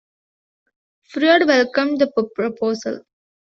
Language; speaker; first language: English; non-native, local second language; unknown